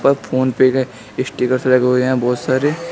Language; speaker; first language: Hindi; native; Hindi